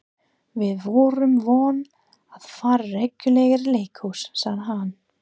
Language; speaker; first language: Icelandic; non-native, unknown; English